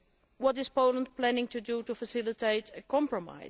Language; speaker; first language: English; non-native, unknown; Dutch